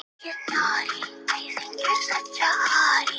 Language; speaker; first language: Icelandic; non-native, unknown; Thai